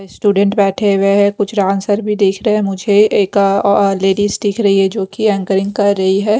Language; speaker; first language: Hindi; non-native, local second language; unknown